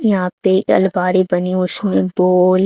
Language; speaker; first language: Hindi; native; Hindi